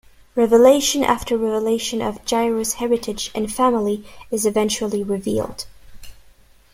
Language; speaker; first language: English; non-native, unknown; French